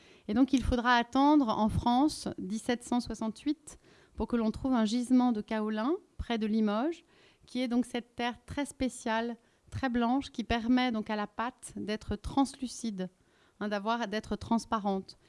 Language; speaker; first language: French; native; French